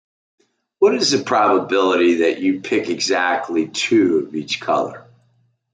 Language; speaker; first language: English; native; English